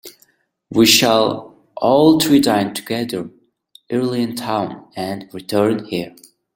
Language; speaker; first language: English; non-native, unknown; Mongolian